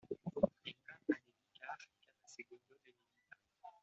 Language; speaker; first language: Spanish; non-native, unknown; French